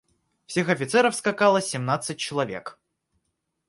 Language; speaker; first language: Russian; native; Russian